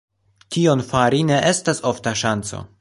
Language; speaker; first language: Esperanto; non-native, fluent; Polish